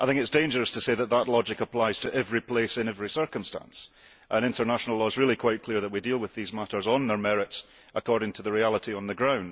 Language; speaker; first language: English; early bilingual, heritage; English